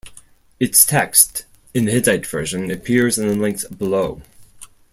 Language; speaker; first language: English; non-native, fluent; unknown